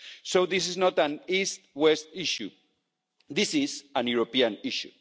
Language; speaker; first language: English; non-native, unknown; Spanish